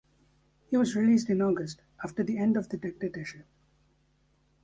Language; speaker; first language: English; native; English